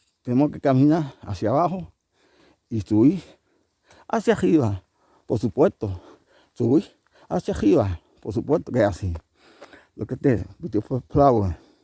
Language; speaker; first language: Spanish; native; Spanish